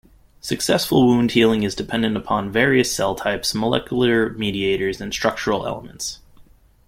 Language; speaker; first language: English; native; English